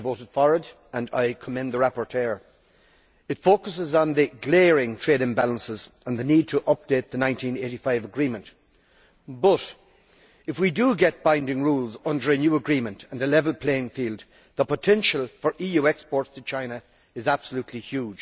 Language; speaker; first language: English; native; English